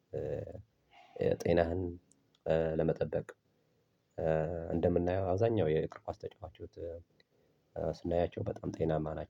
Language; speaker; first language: Amharic; non-native, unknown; Tigrinya